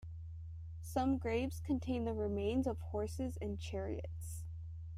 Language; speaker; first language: English; native; English